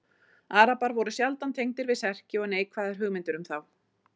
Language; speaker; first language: Icelandic; native; Icelandic